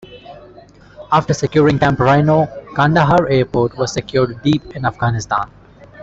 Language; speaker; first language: English; non-native, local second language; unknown